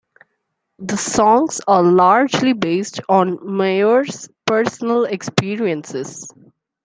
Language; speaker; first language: English; non-native, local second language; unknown